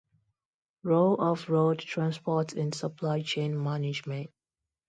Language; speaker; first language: English; non-native, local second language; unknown